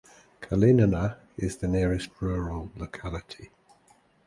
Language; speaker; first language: English; native; English